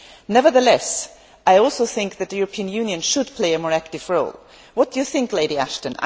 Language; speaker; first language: English; non-native, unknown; German